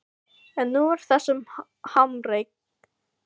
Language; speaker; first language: Icelandic; non-native, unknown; Filipino